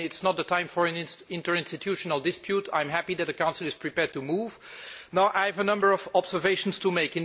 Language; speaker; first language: English; non-native, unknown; French